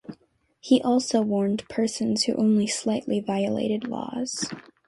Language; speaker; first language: English; native; English